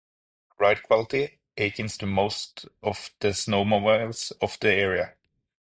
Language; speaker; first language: English; non-native, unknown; Norwegian